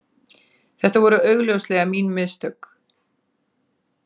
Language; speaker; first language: Icelandic; native; Icelandic